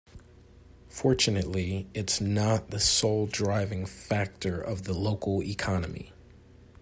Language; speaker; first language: English; native; English